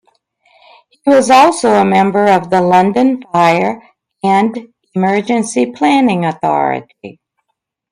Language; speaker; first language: English; native; English